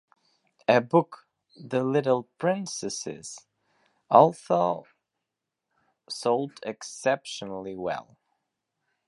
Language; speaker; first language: English; non-native, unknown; Belarusian